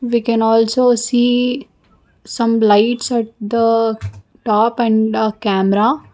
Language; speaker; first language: English; non-native, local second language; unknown